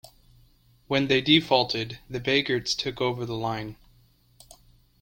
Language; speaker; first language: English; native; English